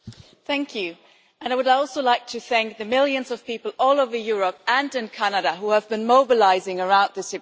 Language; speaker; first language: English; non-native, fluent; German